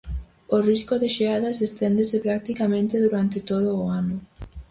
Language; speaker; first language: Galician; native; Galician